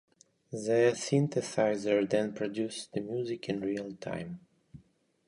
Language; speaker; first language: English; non-native, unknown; Russian